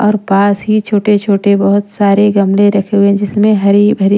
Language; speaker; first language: Hindi; non-native, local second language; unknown